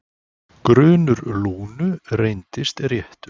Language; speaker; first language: Icelandic; native; Icelandic